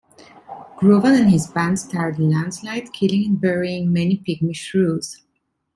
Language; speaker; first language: English; non-native, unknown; Italian